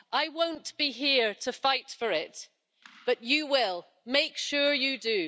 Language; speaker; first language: English; native; English